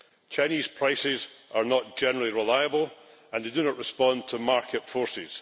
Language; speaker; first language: English; native; English